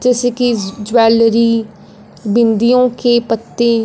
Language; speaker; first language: Hindi; non-native, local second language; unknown